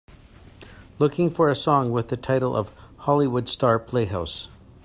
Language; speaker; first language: English; native; English